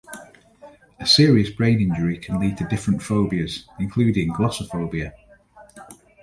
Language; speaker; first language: English; native; English